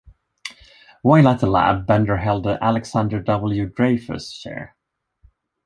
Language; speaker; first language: English; non-native, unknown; Swedish